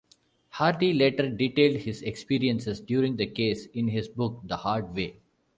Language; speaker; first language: English; non-native, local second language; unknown